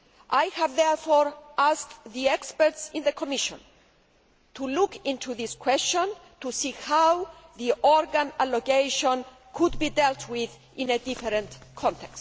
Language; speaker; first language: English; non-native, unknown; Greek